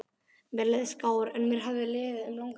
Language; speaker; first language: Icelandic; native; Icelandic